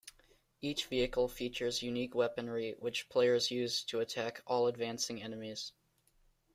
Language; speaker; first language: English; native; English